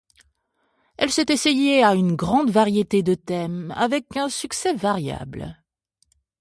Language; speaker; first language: French; native; French